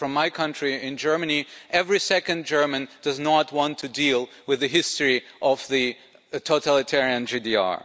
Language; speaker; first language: English; non-native, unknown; German